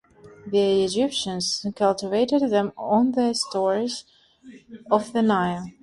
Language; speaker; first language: English; non-native, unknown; Turkmen